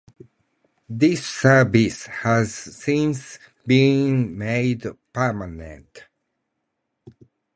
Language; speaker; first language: English; non-native, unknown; Japanese